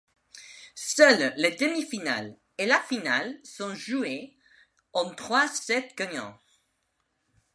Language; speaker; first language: French; non-native, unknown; Spanish